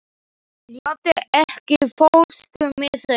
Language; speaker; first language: Icelandic; non-native, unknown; Slovak